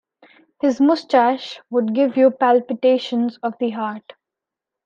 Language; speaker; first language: English; non-native, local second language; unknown